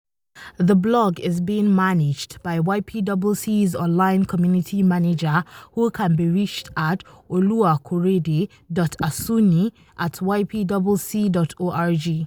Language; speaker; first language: English; non-native, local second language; Hausa